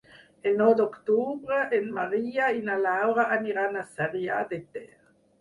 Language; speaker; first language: Catalan; non-native, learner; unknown